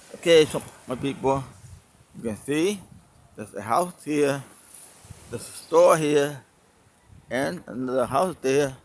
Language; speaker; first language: English; non-native, fluent; Spanish